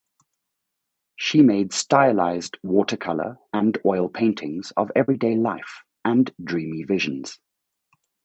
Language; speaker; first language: English; native; English